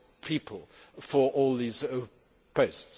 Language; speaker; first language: English; native; English